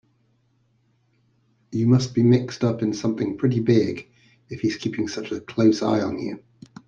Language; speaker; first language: English; native; English